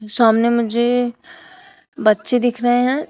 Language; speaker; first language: Hindi; native; Hindi